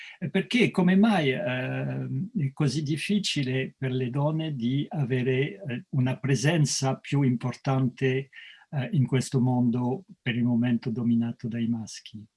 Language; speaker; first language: Italian; non-native, fluent; French